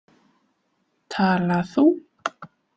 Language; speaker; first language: Icelandic; non-native, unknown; Vietnamese